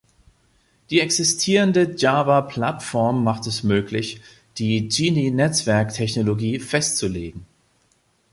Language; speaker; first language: German; native; German